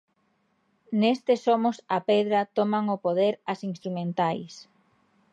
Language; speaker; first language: Galician; native; Galician